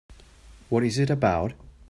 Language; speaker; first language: English; non-native, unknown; German